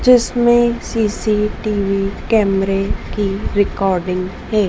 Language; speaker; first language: Hindi; native; Hindi